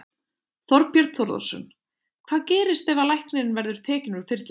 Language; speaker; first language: Icelandic; native; Icelandic